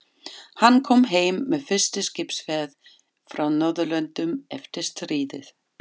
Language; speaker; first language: Icelandic; non-native, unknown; German